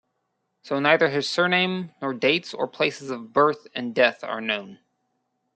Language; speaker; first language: English; native; English